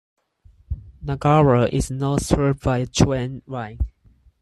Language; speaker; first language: English; non-native, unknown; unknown